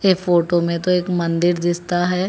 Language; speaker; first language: Hindi; non-native, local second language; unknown